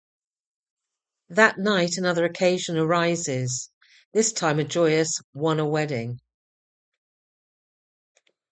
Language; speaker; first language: English; native; English